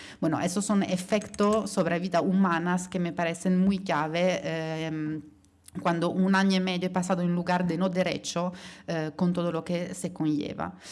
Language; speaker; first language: Spanish; non-native, related language; Italian